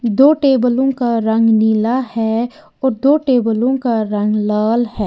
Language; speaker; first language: Hindi; native; Hindi